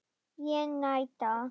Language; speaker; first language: Icelandic; non-native, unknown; German